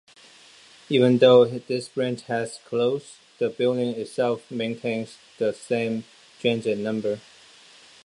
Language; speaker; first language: English; non-native, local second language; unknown